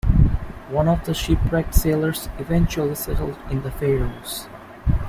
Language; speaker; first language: English; native; English